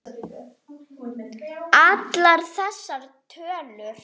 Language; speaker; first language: Icelandic; native; Icelandic